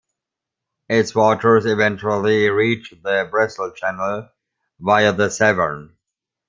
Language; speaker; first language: English; non-native, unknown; German